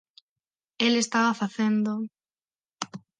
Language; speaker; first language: Galician; non-native, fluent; Spanish